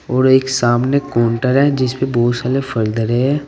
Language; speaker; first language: Hindi; native; Hindi